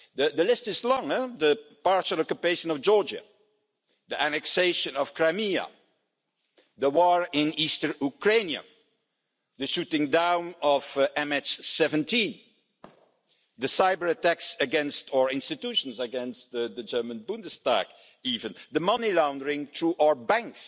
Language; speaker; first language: English; non-native, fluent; Dutch